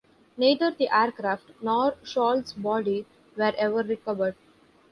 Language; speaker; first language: English; non-native, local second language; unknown